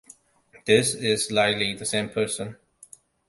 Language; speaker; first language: English; non-native, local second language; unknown